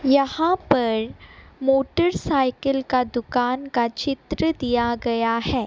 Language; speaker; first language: Hindi; non-native, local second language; Assamese